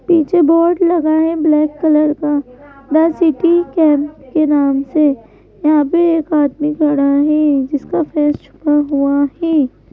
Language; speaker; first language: Hindi; native; Hindi